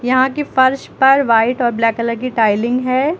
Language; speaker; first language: Hindi; native; Hindi